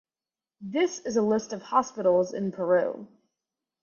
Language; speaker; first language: English; native; English